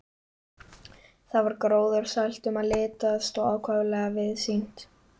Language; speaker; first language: Icelandic; native; Icelandic